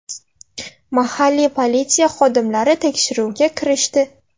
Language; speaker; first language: Uzbek; non-native, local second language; Russian